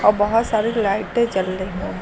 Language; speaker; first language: Hindi; native; Hindi